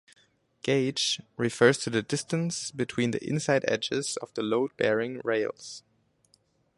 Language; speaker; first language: English; non-native, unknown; German